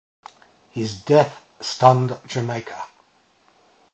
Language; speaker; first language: English; native; English